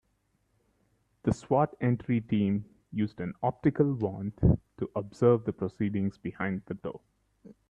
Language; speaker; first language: English; non-native, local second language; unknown